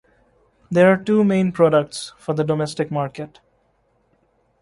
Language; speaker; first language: English; native; English